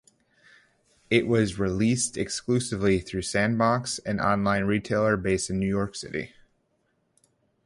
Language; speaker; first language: English; native; English